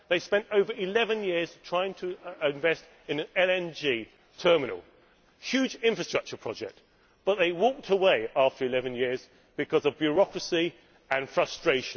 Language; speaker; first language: English; native; English